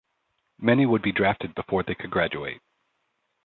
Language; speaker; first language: English; native; English